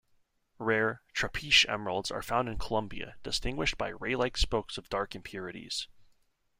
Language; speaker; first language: English; native; English